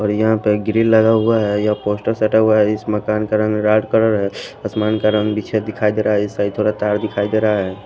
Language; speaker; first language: Hindi; non-native, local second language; Bhojpuri